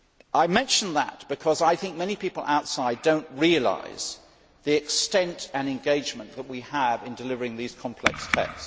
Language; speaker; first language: English; native; English